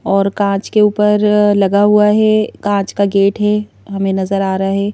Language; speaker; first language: Hindi; native; Hindi